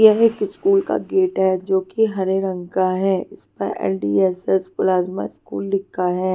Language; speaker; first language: Hindi; non-native, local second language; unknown